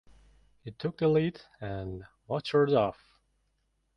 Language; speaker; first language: English; non-native, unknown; Mongolian